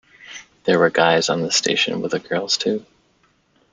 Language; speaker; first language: English; native; English